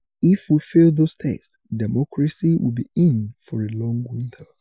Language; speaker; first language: English; non-native, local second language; Yoruba